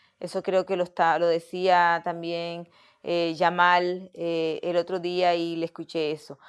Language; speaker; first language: Spanish; native; Spanish